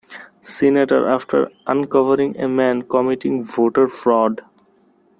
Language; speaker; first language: English; non-native, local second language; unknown